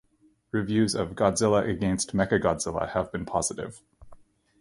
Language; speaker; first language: English; native; English